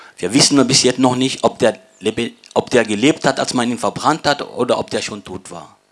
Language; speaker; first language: German; non-native, fluent; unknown